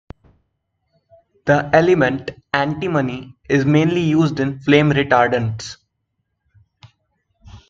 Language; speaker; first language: English; non-native, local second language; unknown